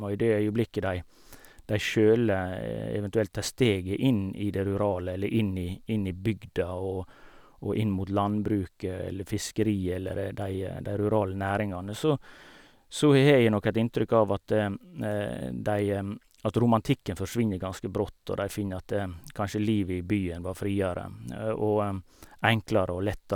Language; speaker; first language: Norwegian; native; Norwegian